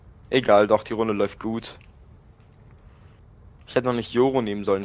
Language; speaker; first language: German; native; German